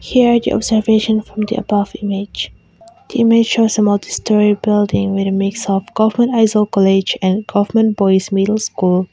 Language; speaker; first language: English; non-native, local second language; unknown